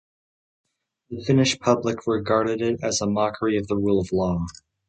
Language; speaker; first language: English; native; English